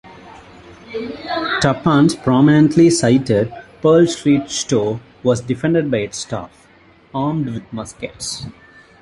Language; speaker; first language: English; non-native, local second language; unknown